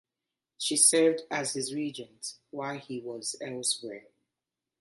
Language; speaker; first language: English; native; English